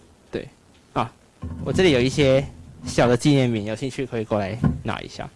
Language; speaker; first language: Chinese; early bilingual, other home language; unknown